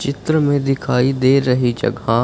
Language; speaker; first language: Hindi; non-native, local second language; Punjabi